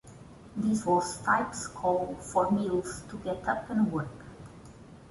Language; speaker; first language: English; non-native, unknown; Portuguese